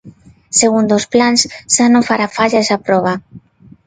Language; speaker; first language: Galician; non-native, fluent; Spanish